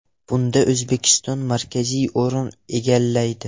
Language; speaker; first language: Uzbek; non-native, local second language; Russian